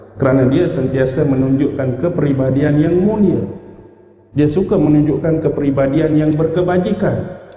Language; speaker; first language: Malay; native; Malay